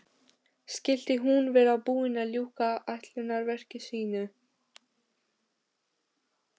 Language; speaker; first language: Icelandic; non-native, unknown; Albanian